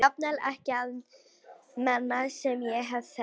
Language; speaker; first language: Icelandic; non-native, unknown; Polish